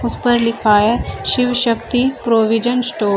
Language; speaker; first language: Hindi; native; Hindi